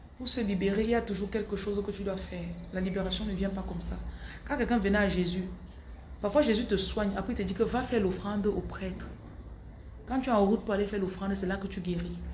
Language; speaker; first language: French; non-native, local second language; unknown